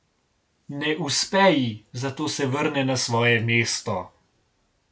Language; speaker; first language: Slovenian; native; Slovenian